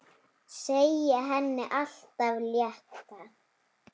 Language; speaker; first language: Icelandic; native; Icelandic